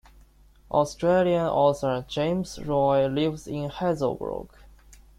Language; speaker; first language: English; non-native, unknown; Chinese